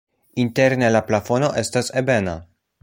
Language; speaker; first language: Esperanto; non-native, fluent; Polish